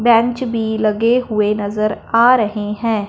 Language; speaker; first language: Hindi; non-native, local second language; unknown